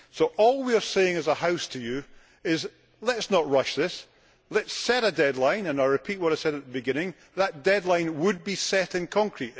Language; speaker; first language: English; native; English